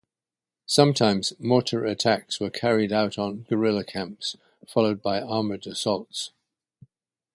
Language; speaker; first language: English; native; English